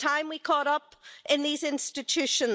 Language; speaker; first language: English; native; English